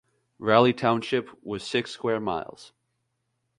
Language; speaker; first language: English; native; English